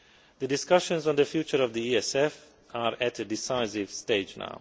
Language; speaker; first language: English; non-native, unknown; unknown